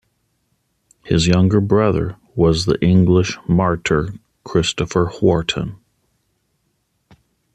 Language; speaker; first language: English; native; English